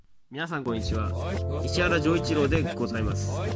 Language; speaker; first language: Japanese; native; Japanese